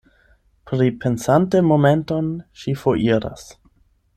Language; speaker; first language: Esperanto; non-native, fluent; German